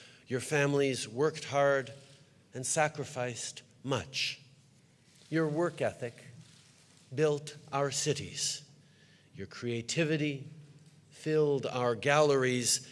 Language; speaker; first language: English; early bilingual, other home language; French